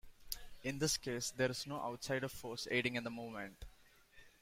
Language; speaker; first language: English; non-native, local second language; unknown